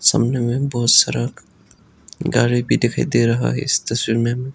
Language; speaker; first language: Hindi; non-native, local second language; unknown